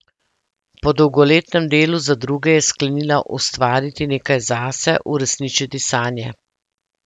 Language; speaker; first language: Slovenian; native; Slovenian